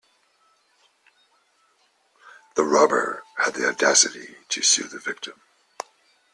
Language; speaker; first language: English; native; English